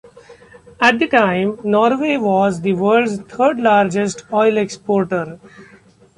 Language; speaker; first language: English; non-native, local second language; Marathi